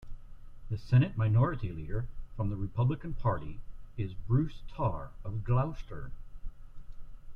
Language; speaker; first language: English; native; English